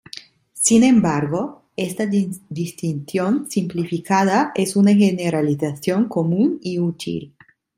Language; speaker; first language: Spanish; non-native, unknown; Italian